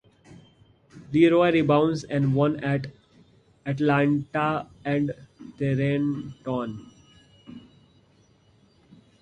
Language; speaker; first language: English; non-native, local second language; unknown